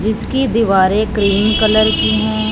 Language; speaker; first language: Hindi; non-native, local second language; Punjabi